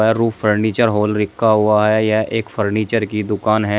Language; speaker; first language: Hindi; native; Hindi